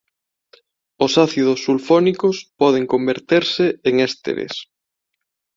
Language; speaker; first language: Galician; non-native, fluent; Spanish